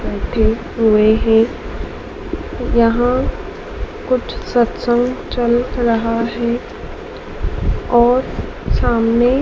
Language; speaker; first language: Hindi; native; Hindi